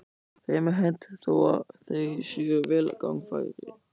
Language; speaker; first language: Icelandic; non-native, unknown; German